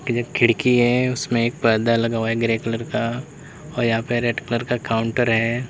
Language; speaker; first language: Hindi; native; Hindi